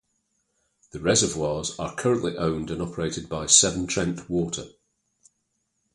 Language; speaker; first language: English; native; English